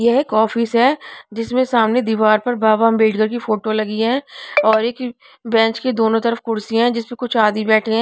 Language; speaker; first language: Hindi; non-native, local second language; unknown